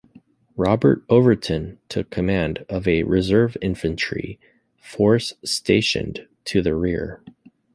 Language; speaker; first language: English; native; English